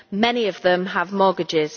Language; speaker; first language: English; native; English